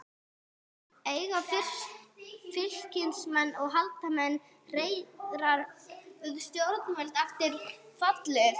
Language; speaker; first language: Icelandic; non-native, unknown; English